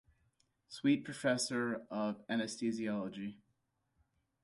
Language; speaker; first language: English; native; English